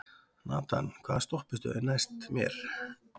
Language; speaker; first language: Icelandic; native; Icelandic